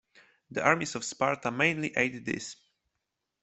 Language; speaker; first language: English; non-native, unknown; Polish